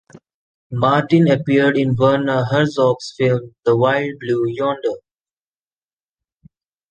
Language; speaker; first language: English; non-native, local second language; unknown